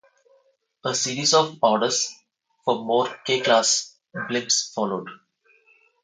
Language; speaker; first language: English; non-native, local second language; Telugu